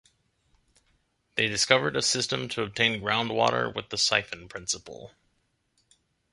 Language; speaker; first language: English; native; English